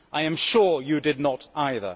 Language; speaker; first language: English; native; English